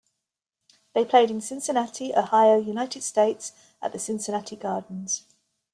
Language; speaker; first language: English; native; English